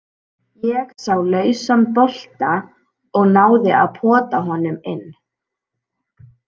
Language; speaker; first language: Icelandic; native; Icelandic